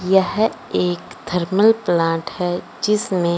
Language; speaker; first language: Hindi; non-native, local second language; Punjabi